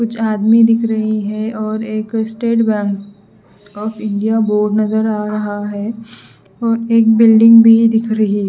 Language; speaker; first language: Hindi; non-native, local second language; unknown